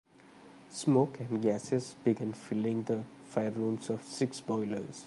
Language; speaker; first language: English; non-native, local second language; Malayalam